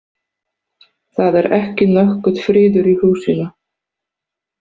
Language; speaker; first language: Icelandic; non-native, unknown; Polish